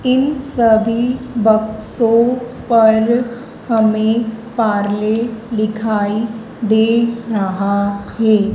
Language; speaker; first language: Hindi; native; Hindi